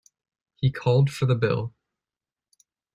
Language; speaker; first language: English; native; English